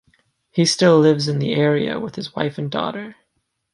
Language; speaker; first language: English; native; English